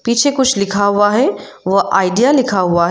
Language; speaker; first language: Hindi; non-native, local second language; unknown